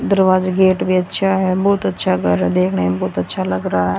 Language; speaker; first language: Hindi; native; Hindi